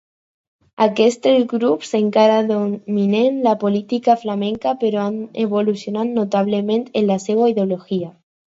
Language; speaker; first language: Catalan; non-native, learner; Spanish